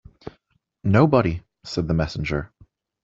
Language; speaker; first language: English; native; English